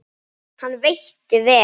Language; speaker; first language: Icelandic; native; Icelandic